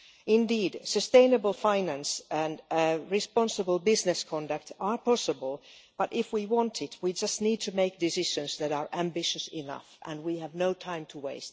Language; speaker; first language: English; non-native, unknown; Finnish